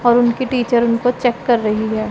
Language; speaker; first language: Hindi; non-native, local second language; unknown